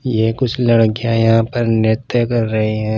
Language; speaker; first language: Hindi; non-native, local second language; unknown